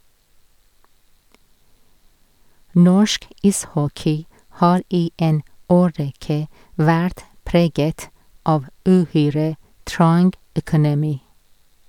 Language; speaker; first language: Norwegian; non-native, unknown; Persian